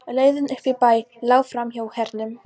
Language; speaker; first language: Icelandic; non-native, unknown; Polish